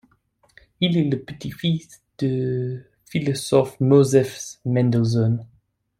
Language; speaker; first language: French; non-native, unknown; English